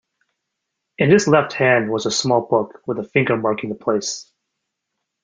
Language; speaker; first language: English; native; English